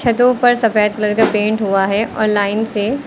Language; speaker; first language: Hindi; native; Hindi